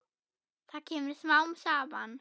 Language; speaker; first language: Icelandic; non-native, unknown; German